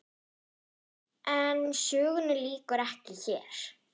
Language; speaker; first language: Icelandic; non-native, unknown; German